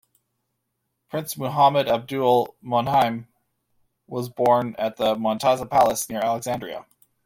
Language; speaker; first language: English; native; English